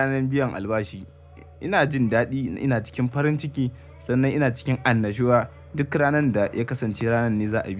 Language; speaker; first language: Hausa; native; Hausa